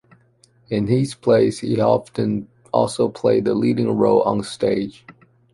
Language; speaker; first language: English; non-native, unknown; Chinese